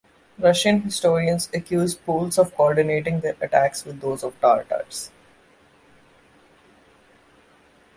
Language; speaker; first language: English; non-native, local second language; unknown